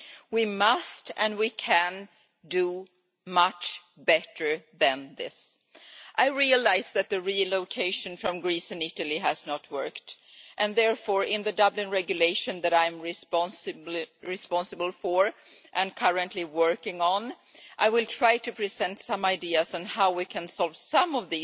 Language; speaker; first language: English; non-native, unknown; Swedish